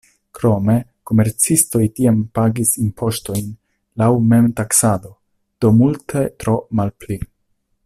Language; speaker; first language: Esperanto; non-native, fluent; Italian